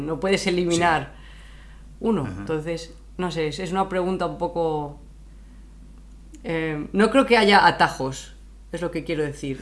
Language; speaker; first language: Spanish; native; Spanish